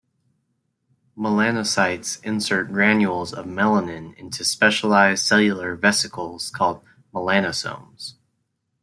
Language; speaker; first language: English; native; English